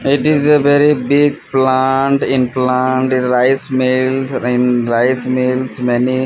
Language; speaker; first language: English; non-native, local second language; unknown